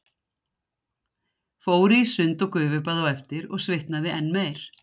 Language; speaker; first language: Icelandic; native; Icelandic